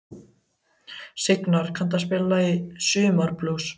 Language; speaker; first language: Icelandic; native; Icelandic